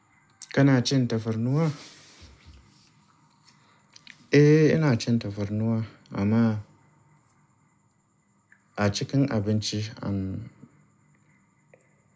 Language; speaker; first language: Hausa; native; Hausa